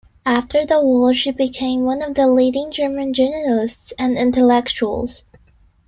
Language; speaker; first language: English; non-native, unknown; Chinese